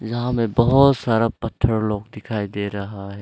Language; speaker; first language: Hindi; early bilingual, other home language; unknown